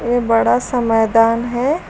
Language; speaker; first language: Hindi; native; Hindi